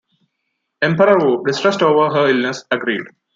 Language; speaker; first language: English; non-native, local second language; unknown